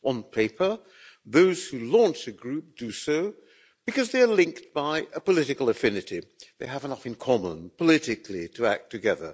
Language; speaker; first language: English; non-native, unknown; Hungarian